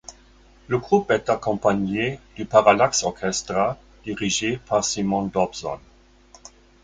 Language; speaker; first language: French; non-native, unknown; German